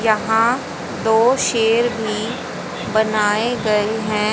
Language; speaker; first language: Hindi; native; Hindi